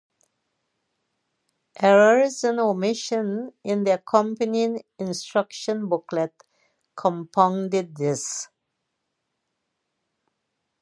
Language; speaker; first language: English; native; English